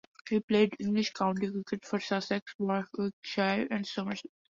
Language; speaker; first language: English; non-native, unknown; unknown